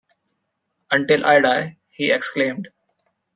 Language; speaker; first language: English; non-native, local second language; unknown